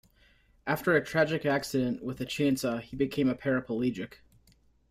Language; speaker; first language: English; native; English